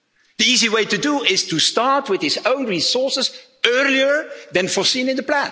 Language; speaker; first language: English; non-native, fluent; Dutch